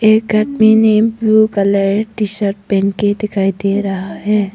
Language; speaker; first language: Hindi; non-native, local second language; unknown